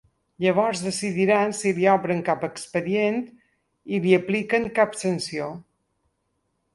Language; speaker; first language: Catalan; native; Catalan